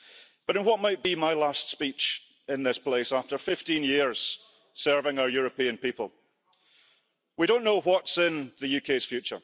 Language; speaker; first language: English; early bilingual, heritage; English